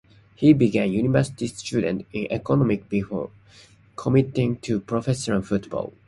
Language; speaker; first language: English; non-native, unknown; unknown